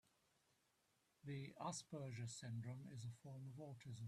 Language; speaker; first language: English; native; English